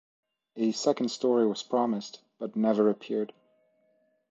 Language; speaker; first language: English; non-native, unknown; French